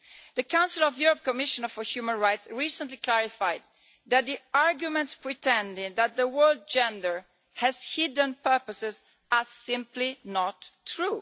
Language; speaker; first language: English; non-native, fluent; Italian